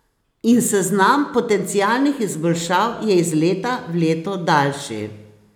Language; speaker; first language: Slovenian; native; Slovenian